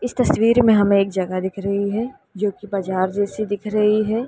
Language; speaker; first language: Hindi; native; Hindi